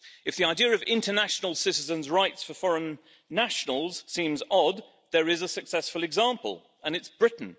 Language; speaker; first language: English; native; English